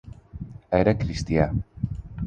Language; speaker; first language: Catalan; non-native, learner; Spanish